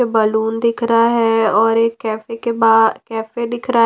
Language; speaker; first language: Hindi; non-native, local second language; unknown